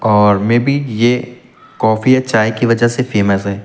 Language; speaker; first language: Hindi; native; Hindi